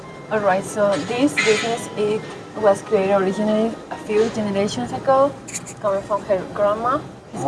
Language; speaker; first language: English; non-native, fluent; Spanish